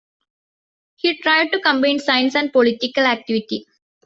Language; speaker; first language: English; non-native, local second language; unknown